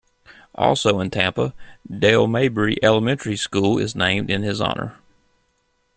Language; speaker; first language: English; native; English